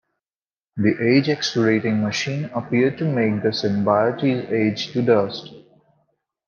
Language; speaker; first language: English; non-native, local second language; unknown